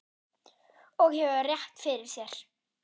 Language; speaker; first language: Icelandic; non-native, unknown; German